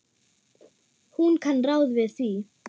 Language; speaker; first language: Icelandic; non-native, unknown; German